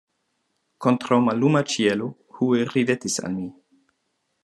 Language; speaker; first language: Esperanto; non-native, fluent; German